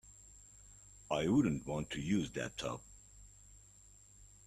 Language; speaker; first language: English; native; English